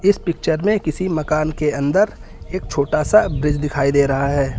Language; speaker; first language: Hindi; native; Hindi